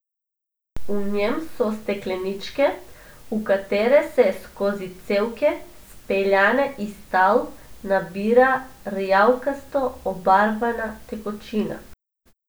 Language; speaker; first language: Slovenian; non-native, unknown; Macedonian